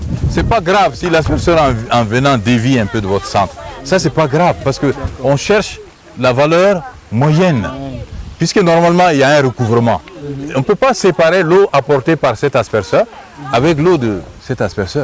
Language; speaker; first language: French; non-native, local second language; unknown